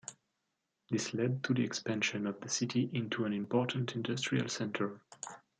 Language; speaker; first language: English; non-native, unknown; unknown